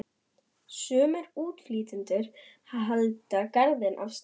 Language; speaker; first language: Icelandic; non-native, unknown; German